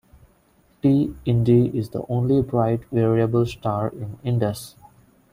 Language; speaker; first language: English; non-native, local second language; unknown